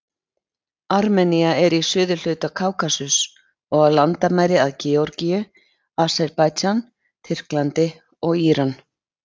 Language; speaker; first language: Icelandic; native; Icelandic